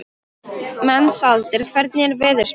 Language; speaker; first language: Icelandic; non-native, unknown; Polish